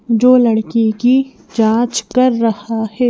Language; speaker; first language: Hindi; native; Hindi